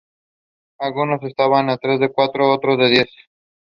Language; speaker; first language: English; non-native, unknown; Spanish